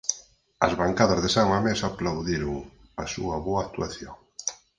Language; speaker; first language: Galician; native; Galician